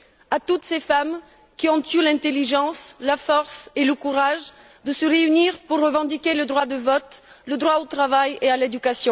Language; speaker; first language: French; non-native, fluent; Bulgarian